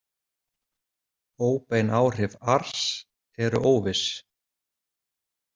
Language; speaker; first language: Icelandic; native; Icelandic